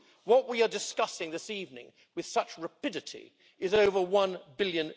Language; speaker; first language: English; native; English